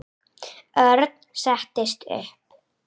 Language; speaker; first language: Icelandic; native; Icelandic